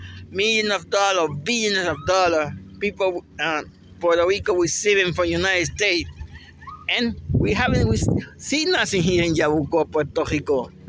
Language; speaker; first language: English; non-native, learner; Spanish